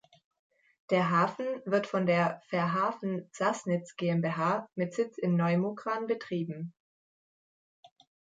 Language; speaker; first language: German; native; German